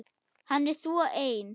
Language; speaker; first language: Icelandic; non-native, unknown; German